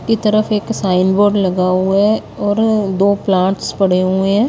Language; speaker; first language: Hindi; native; Hindi